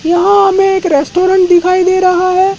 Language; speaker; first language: Hindi; native; Hindi